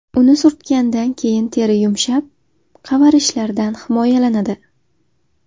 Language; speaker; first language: Uzbek; native; Uzbek